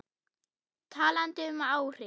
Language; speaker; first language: Icelandic; non-native, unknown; German